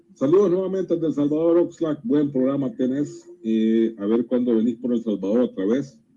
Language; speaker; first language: Spanish; native; Spanish